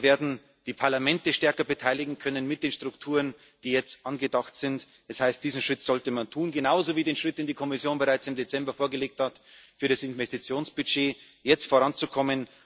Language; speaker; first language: German; native; German